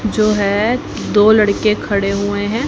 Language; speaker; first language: Hindi; native; Hindi